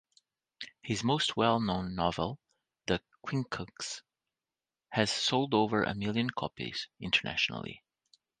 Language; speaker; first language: English; non-native, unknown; Portuguese